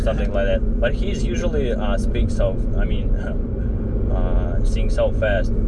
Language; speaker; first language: English; non-native, fluent; Russian